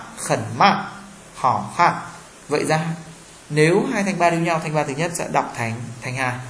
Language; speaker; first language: Vietnamese; native; Vietnamese